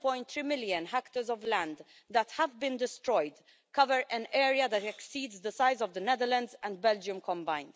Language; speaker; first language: English; non-native, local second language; Maltese